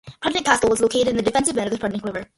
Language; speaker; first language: English; early bilingual, other home language; Malayalam